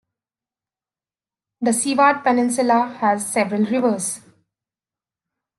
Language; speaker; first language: English; native; English